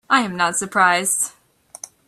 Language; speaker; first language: English; native; English